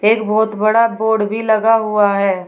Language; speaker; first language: Hindi; native; Hindi